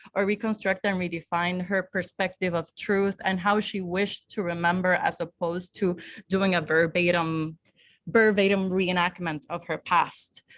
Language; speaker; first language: English; non-native, local second language; Spanish